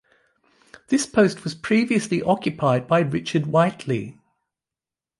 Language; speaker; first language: English; non-native, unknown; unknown